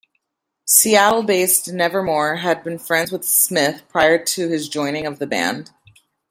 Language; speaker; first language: English; native; English